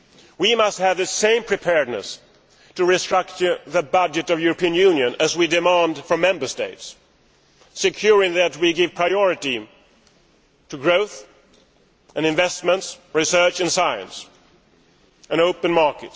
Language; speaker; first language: English; non-native, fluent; Swedish